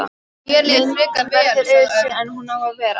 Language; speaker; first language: Icelandic; non-native, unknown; Polish